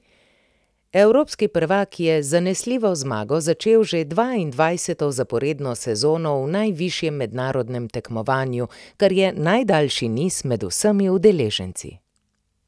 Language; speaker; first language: Slovenian; native; Slovenian